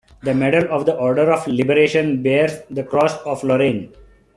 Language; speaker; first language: English; non-native, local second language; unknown